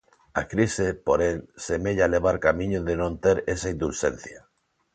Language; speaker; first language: Galician; non-native, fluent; Spanish